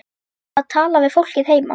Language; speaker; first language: Icelandic; native; Icelandic